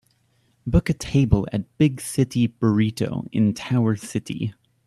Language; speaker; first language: English; native; English